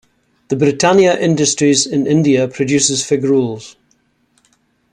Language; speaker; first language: English; native; English